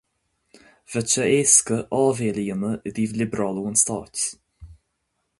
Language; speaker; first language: Irish; non-native, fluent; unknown